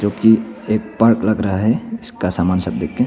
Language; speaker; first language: Hindi; non-native, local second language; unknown